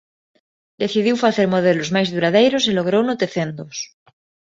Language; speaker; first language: Galician; non-native, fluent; Spanish